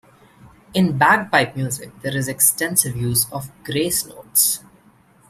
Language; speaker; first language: English; non-native, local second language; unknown